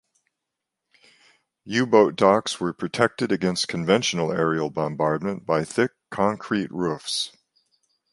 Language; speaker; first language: English; native; English